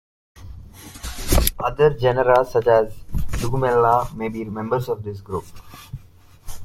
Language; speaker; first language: English; non-native, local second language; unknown